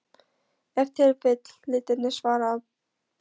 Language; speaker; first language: Icelandic; non-native, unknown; Polish